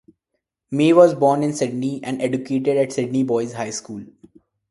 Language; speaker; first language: English; non-native, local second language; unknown